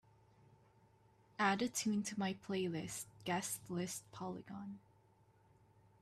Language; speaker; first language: English; native; English